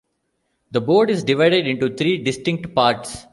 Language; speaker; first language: English; non-native, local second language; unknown